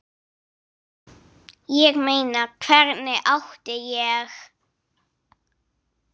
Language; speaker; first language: Icelandic; non-native, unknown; English